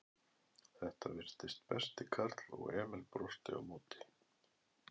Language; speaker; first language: Icelandic; native; Icelandic